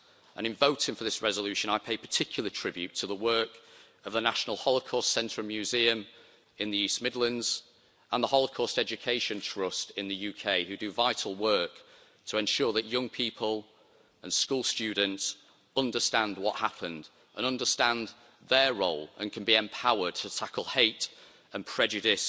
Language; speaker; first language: English; native; English